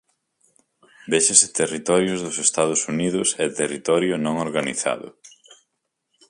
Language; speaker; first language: Galician; native; Galician